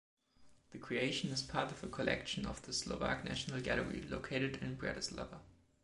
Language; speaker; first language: English; non-native, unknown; German